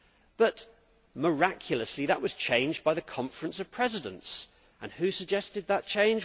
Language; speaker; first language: English; native; English